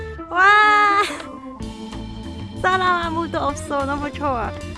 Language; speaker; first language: Korean; non-native, learner; Cantonese